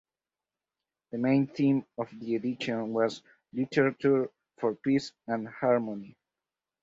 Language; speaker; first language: English; native; English